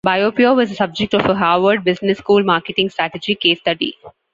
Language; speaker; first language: English; non-native, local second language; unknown